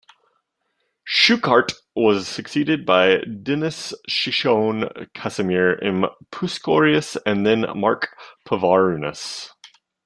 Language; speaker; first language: English; native; English